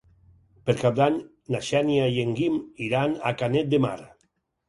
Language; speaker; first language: Catalan; native; Catalan